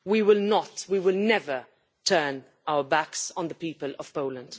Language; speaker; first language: English; non-native, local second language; Maltese